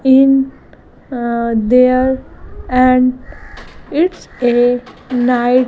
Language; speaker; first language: English; non-native, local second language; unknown